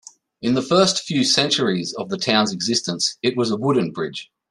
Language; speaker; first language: English; native; English